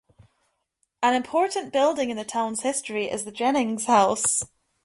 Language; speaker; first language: English; native; English